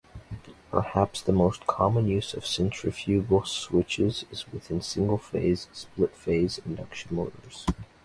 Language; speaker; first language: English; native; English